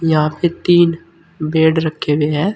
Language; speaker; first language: Hindi; native; Hindi